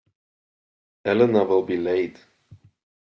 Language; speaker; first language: English; non-native, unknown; German